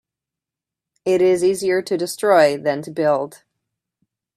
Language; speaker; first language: English; native; English